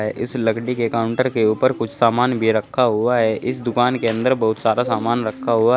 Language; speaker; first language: Hindi; native; Hindi